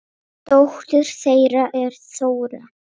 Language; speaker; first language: Icelandic; non-native, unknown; Polish